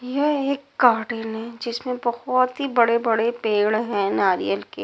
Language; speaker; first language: Hindi; non-native, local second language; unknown